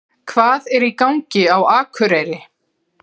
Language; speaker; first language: Icelandic; native; Icelandic